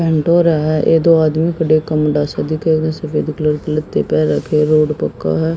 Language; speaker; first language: Hindi; native; Hindi